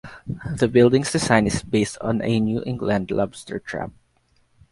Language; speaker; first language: English; non-native, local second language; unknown